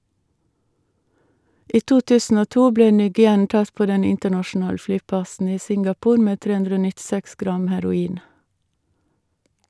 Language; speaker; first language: Norwegian; native; Norwegian